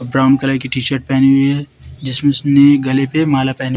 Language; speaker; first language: Hindi; native; Hindi